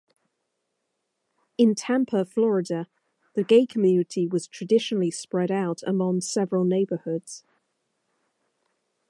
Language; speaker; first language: English; native; English